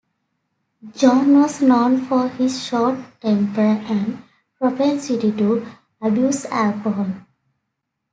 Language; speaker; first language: English; native; English